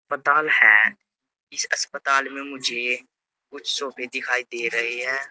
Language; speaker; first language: Hindi; native; Hindi